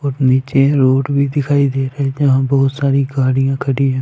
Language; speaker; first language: Hindi; non-native, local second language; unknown